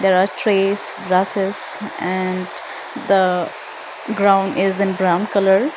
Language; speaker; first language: English; non-native, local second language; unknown